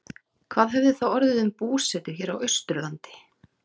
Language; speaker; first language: Icelandic; native; Icelandic